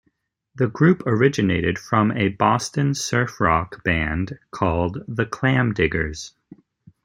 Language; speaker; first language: English; native; English